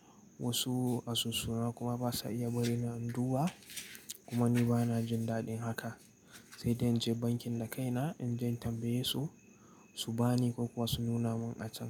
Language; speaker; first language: Hausa; native; Hausa